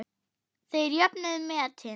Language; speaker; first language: Icelandic; non-native, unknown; German